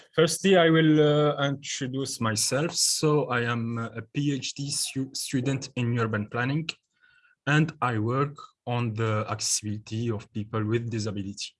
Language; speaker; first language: English; non-native, learner; French